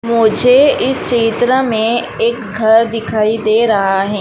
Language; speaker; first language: Hindi; native; Hindi